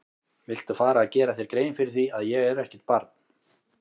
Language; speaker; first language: Icelandic; native; Icelandic